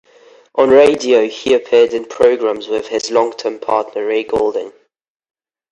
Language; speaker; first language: English; native; English